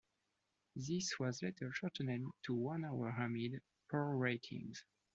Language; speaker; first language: English; non-native, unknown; French